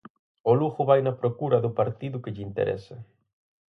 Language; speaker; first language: Galician; native; Galician